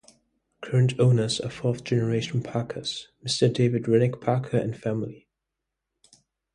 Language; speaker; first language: English; non-native, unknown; German